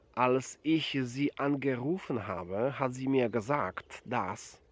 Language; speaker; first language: German; non-native, fluent; Polish